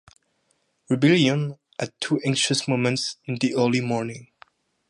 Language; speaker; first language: English; non-native, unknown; French